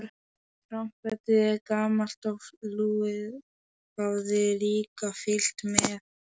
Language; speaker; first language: Icelandic; non-native, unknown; Polish